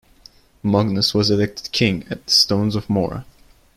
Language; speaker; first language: English; non-native, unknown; Turkish